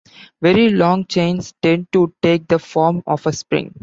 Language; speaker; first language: English; non-native, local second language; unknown